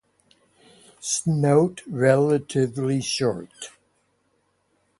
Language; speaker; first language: English; native; English